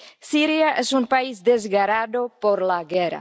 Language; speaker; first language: Spanish; non-native, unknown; Czech